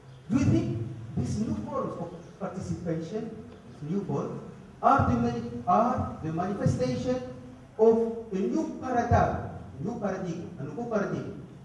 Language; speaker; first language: English; non-native, fluent; Arabic